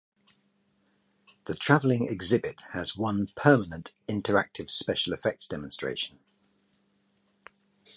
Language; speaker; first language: English; native; English